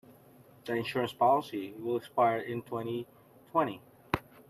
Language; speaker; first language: English; non-native, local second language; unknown